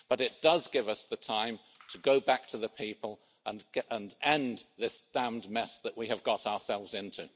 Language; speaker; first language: English; native; English